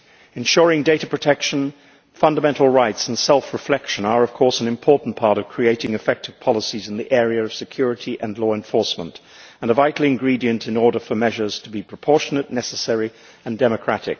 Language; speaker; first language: English; native; English